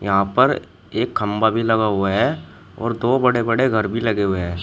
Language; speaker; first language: Hindi; native; Hindi